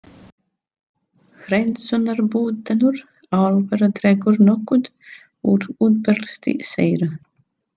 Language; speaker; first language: Icelandic; non-native, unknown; Latvian